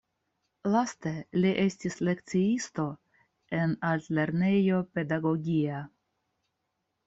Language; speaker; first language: Esperanto; non-native, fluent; Russian